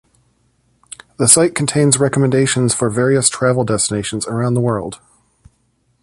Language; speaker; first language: English; native; English